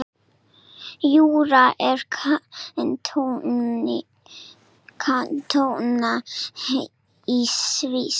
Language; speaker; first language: Icelandic; non-native, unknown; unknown